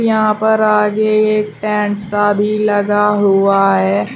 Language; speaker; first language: Hindi; native; Hindi